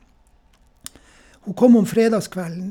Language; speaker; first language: Norwegian; native; Norwegian